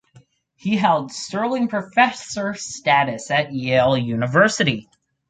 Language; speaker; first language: English; native; English